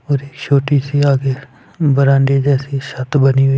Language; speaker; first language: Hindi; non-native, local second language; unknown